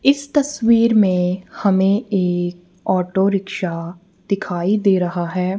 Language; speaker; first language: Hindi; non-native, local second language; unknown